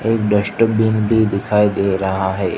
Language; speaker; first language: Hindi; non-native, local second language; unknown